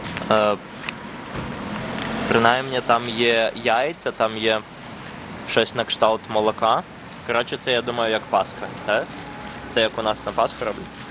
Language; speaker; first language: Ukrainian; native; Ukrainian